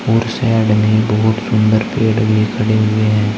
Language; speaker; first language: Hindi; native; Hindi